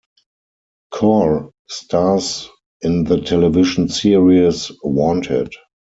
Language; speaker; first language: English; non-native, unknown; German